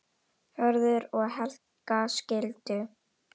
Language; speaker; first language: Icelandic; non-native, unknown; Indonesian